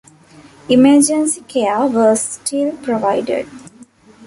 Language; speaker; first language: English; non-native, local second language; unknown